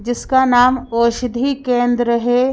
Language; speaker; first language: Hindi; native; Hindi